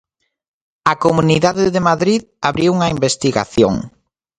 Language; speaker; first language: Galician; native; Galician